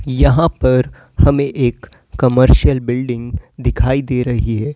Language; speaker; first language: Hindi; native; Hindi